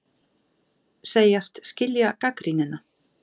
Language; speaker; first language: Icelandic; native; Icelandic